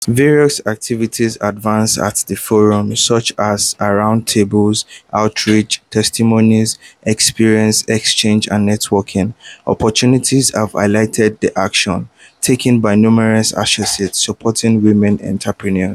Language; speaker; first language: English; non-native, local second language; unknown